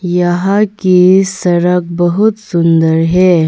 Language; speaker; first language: Hindi; early bilingual, other home language; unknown